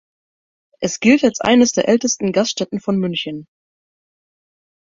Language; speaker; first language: German; native; German